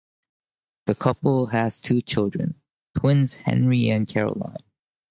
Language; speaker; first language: English; native; English